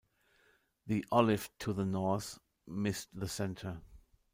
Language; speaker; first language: English; non-native, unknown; German